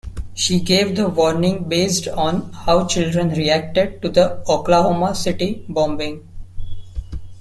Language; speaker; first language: English; non-native, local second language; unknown